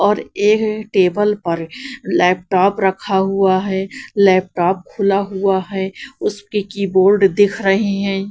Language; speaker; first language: Hindi; non-native, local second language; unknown